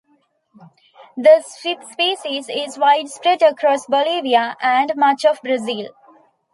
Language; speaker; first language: English; non-native, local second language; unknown